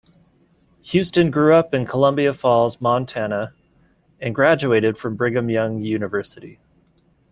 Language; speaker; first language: English; native; English